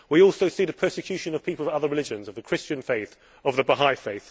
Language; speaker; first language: English; native; English